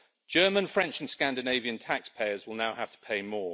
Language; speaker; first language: English; native; English